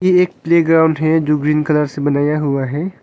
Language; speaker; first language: Hindi; non-native, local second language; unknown